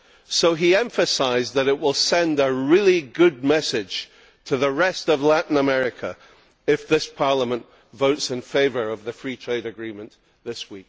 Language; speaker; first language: English; native; English